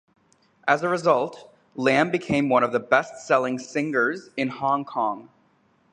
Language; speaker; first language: English; native; English